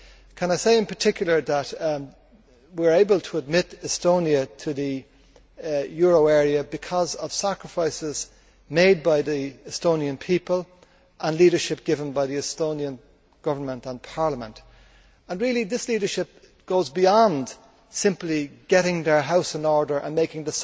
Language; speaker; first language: English; native; English